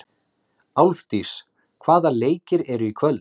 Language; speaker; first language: Icelandic; native; Icelandic